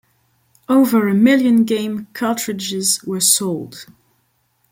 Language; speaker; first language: English; non-native, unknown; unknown